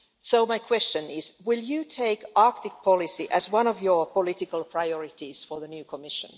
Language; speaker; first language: English; non-native, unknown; Finnish